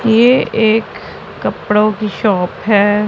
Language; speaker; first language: Hindi; non-native, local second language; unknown